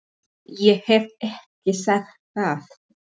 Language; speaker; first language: Icelandic; non-native, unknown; Spanish